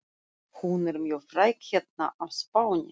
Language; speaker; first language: Icelandic; non-native, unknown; Russian